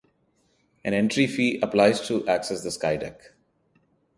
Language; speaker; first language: English; non-native, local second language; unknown